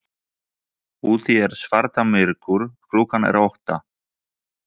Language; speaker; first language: Icelandic; non-native, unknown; Polish